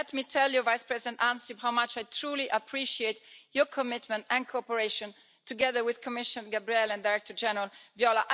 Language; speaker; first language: English; non-native, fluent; Italian